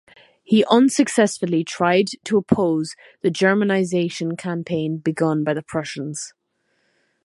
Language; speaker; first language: English; native; English